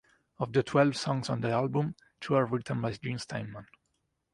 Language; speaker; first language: English; non-native, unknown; Italian